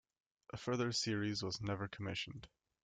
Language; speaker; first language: English; native; English